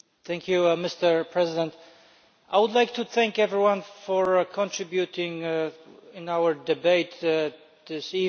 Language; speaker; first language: English; non-native, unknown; Polish